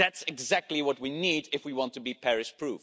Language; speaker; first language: English; non-native, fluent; Dutch